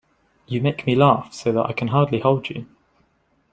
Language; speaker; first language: English; native; English